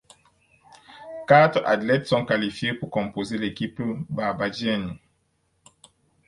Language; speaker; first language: French; non-native, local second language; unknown